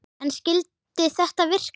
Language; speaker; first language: Icelandic; native; Icelandic